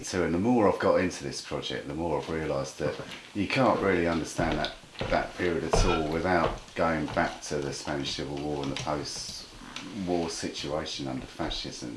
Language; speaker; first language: English; native; English